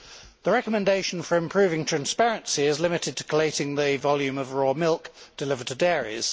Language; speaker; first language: English; native; English